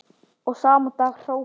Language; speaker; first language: Icelandic; native; Icelandic